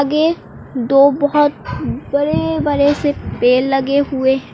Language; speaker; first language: Hindi; native; Hindi